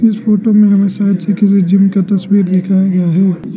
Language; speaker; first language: Hindi; non-native, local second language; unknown